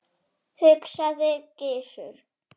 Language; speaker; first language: Icelandic; non-native, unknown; Polish